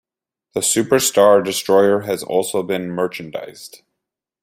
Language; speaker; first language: English; native; English